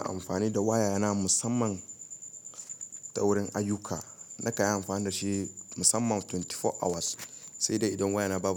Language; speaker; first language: Hausa; native; Hausa